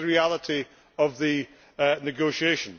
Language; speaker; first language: English; native; English